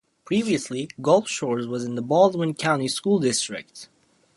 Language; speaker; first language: English; native; English